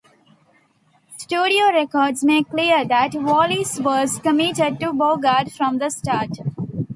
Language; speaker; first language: English; non-native, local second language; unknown